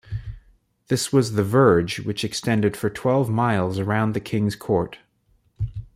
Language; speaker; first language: English; native; English